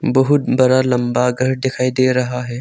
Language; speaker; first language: Hindi; non-native, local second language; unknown